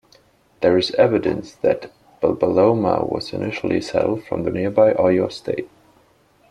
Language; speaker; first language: English; native; English